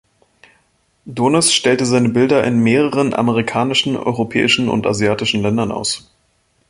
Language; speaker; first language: German; native; German